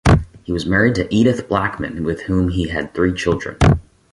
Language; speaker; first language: English; native; English